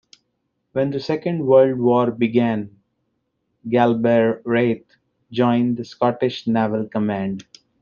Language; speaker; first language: English; non-native, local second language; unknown